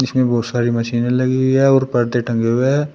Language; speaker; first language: Hindi; native; Hindi